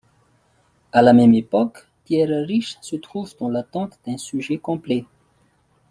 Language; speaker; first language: French; non-native, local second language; Malagasy